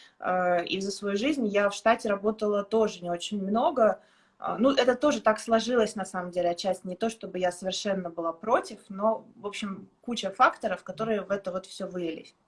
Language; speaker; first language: Russian; native; Russian